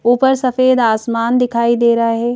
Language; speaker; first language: Hindi; native; Hindi